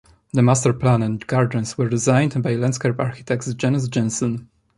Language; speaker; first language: English; non-native, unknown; Polish